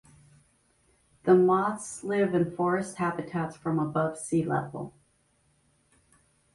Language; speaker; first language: English; native; English